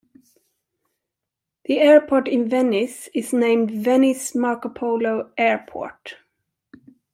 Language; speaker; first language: English; non-native, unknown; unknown